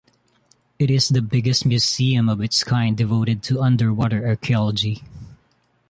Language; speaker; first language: English; non-native, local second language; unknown